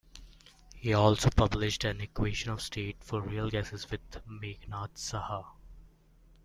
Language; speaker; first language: English; non-native, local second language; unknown